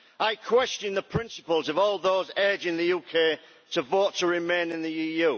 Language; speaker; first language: English; native; English